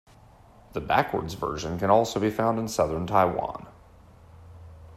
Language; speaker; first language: English; native; English